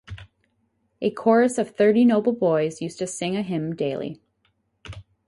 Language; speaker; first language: English; native; English